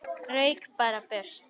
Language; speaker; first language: Icelandic; native; Icelandic